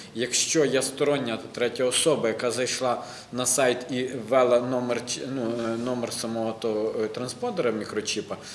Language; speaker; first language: Ukrainian; non-native, local second language; Russian